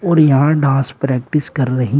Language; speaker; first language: Hindi; native; Hindi